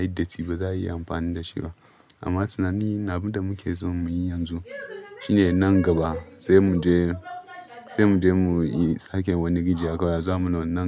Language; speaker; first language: Hausa; non-native, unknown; Yoruba